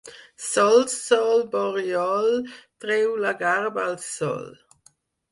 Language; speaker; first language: Catalan; non-native, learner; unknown